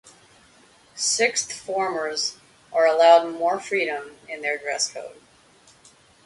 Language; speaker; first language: English; native; English